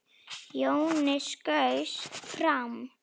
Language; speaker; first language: Icelandic; non-native, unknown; Slovak